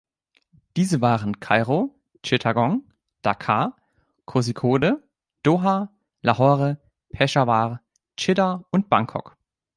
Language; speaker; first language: German; native; German